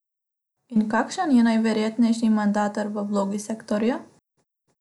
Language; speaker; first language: Slovenian; non-native, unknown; Macedonian